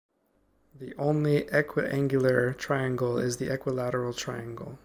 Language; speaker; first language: English; native; English